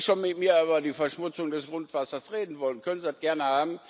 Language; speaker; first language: German; non-native, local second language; Luxembourgish